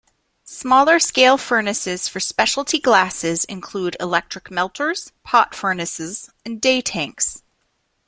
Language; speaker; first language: English; native; English